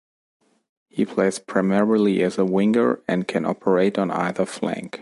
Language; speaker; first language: English; non-native, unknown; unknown